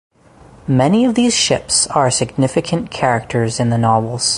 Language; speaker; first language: English; native; English